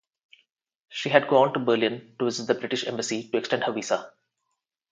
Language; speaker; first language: English; non-native, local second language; Telugu